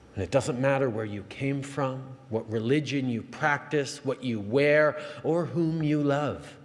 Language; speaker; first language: English; early bilingual, other home language; French